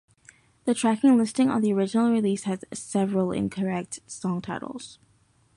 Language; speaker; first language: English; native; English